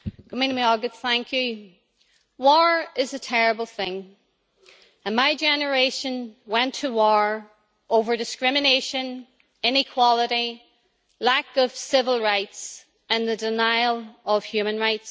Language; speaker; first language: English; native; English